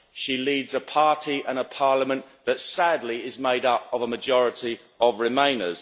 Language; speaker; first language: English; native; English